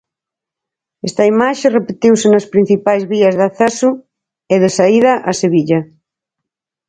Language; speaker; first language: Galician; native; Galician